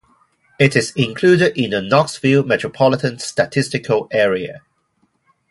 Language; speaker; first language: English; non-native, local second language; Cantonese